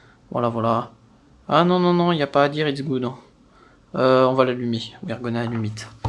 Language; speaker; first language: French; native; French